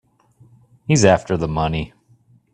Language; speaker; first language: English; native; English